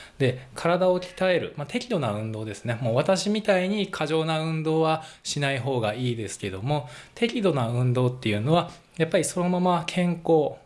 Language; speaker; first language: Japanese; native; Japanese